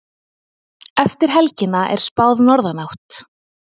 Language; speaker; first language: Icelandic; native; Icelandic